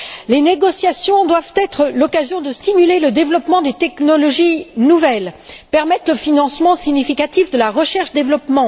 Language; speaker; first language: French; native; French